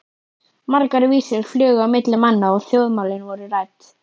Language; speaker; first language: Icelandic; native; Icelandic